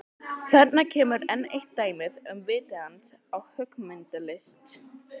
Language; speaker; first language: Icelandic; native; Icelandic